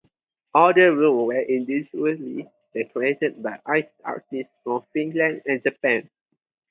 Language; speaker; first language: English; non-native, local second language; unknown